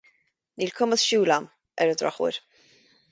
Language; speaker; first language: Irish; native; Irish